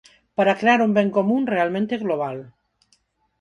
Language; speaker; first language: Galician; non-native, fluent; Spanish